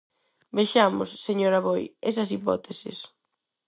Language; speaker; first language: Galician; non-native, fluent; Spanish